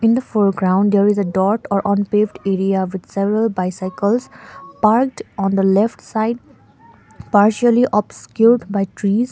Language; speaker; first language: English; non-native, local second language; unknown